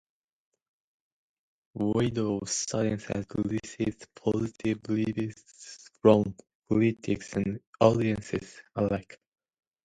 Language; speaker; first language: English; non-native, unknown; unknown